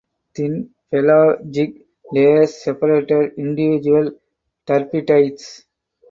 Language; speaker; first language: English; non-native, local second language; Tamil